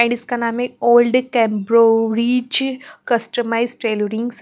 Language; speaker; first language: Hindi; non-native, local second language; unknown